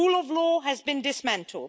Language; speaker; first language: English; non-native, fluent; Dutch